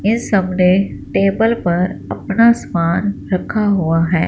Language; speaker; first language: Hindi; non-native, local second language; Punjabi